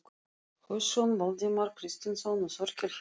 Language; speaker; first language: Icelandic; non-native, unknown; Russian